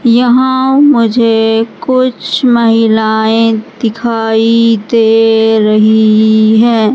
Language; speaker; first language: Hindi; native; Hindi